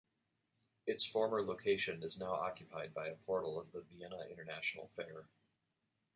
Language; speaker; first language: English; native; English